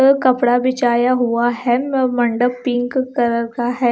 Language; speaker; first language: Hindi; non-native, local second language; Punjabi